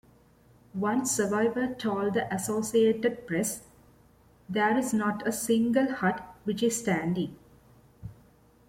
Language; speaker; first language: English; non-native, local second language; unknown